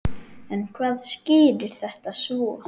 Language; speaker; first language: Icelandic; native; Icelandic